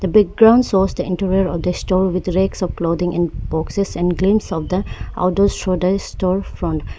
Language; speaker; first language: English; non-native, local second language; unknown